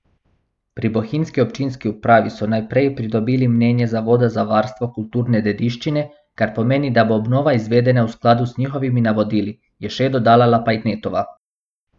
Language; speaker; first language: Slovenian; non-native, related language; Bosnian